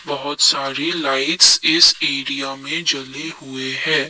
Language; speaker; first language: Hindi; non-native, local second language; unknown